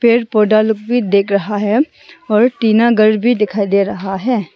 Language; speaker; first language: Hindi; non-native, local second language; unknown